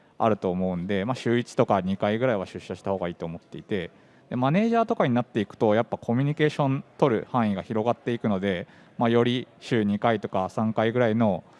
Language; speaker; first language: Japanese; native; Japanese